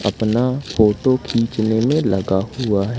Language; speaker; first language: Hindi; native; Hindi